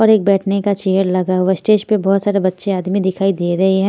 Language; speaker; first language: Hindi; native; Hindi